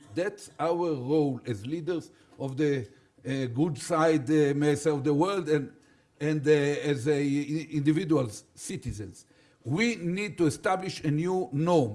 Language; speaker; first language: English; non-native, fluent; Hebrew